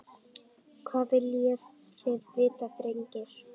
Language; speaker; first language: Icelandic; native; Icelandic